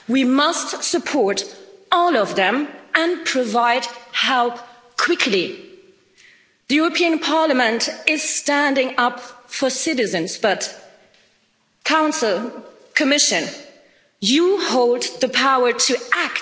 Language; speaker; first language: English; non-native, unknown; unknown